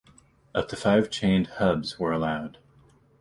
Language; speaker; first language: English; native; English